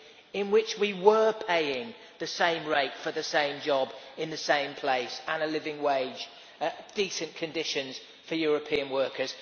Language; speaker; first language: English; native; English